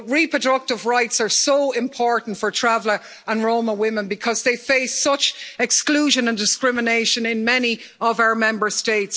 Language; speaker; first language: English; native; English